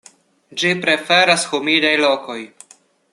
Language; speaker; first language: Esperanto; non-native, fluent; Russian